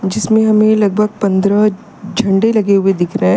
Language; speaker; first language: Hindi; native; Hindi